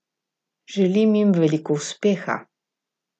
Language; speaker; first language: Slovenian; native; Slovenian